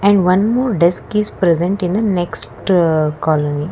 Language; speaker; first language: English; non-native, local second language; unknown